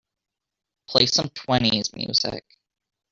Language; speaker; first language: English; native; English